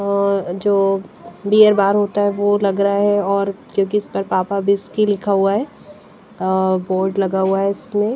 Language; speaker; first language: Hindi; non-native, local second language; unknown